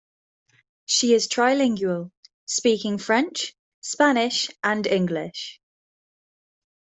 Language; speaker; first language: English; native; English